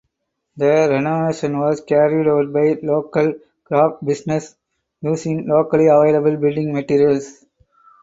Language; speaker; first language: English; non-native, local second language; Tamil